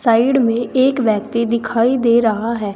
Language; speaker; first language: Hindi; native; Hindi